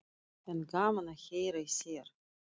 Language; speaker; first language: Icelandic; non-native, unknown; Russian